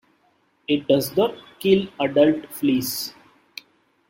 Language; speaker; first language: English; non-native, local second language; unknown